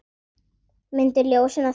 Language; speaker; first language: Icelandic; native; Icelandic